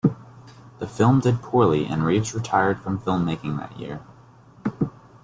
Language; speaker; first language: English; native; English